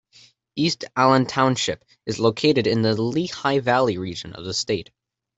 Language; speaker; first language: English; native; English